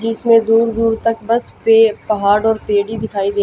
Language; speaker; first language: Hindi; native; Hindi